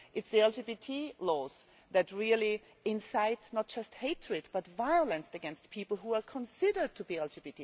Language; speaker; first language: English; non-native, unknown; German